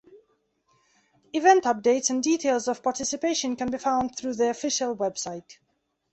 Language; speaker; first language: English; non-native, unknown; Belarusian